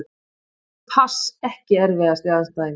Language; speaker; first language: Icelandic; native; Icelandic